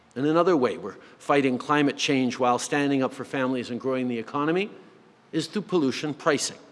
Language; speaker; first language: English; native; English